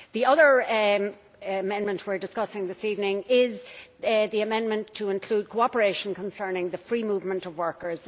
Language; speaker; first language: English; native; English